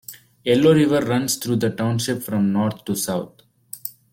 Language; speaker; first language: English; non-native, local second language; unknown